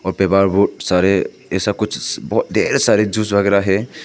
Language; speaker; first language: Hindi; non-native, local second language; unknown